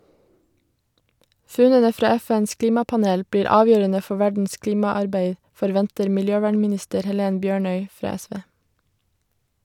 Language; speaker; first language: Norwegian; native; Norwegian